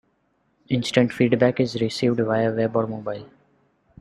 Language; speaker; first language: English; non-native, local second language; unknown